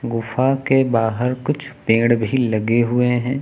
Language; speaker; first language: Hindi; native; Hindi